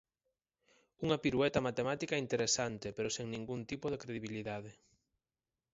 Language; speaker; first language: Galician; native; Galician